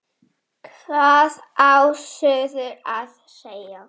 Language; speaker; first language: Icelandic; non-native, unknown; Polish